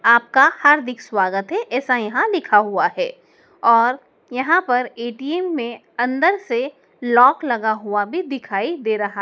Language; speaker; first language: Hindi; native; Hindi